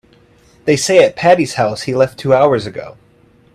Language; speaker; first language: English; native; English